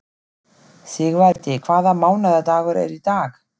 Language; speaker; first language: Icelandic; non-native, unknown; German